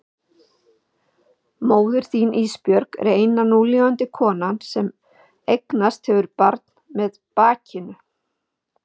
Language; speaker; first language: Icelandic; native; Icelandic